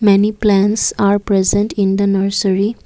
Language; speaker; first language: English; non-native, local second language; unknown